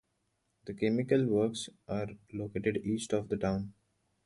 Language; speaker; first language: English; non-native, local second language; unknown